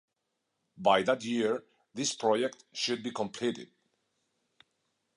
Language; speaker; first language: English; non-native, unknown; Spanish